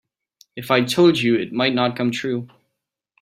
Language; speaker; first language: English; native; English